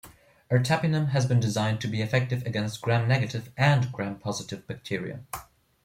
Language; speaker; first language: English; non-native, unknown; German